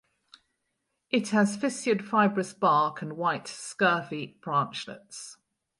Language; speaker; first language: English; native; English